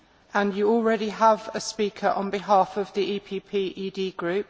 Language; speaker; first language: English; native; English